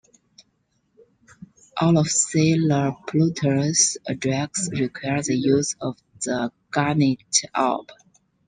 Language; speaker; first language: English; non-native, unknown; Chinese